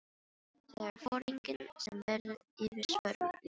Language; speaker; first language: Icelandic; non-native, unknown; Filipino